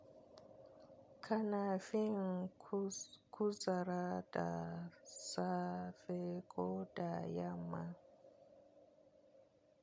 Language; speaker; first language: Hausa; native; Hausa